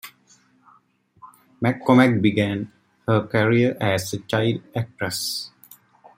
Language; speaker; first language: English; native; English